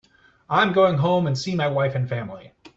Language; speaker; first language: English; native; English